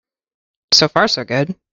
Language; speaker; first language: English; native; English